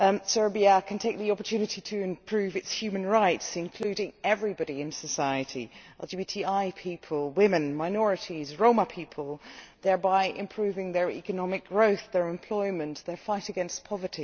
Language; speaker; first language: English; non-native, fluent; Dutch